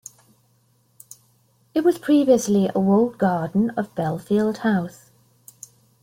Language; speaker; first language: English; native; English